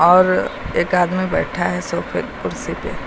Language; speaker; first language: Hindi; native; Hindi